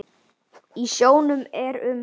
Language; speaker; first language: Icelandic; native; Icelandic